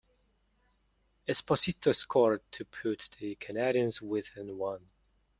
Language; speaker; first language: English; non-native, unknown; Mongolian